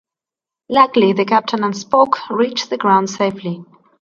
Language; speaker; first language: English; non-native, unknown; Spanish